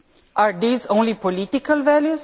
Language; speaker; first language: English; non-native, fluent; Romanian